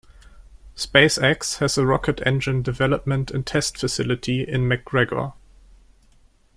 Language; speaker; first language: English; non-native, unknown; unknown